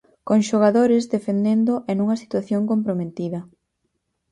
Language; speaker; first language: Galician; native; Galician